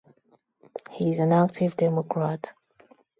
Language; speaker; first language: English; non-native, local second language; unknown